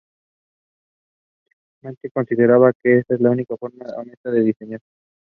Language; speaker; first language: English; non-native, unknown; Spanish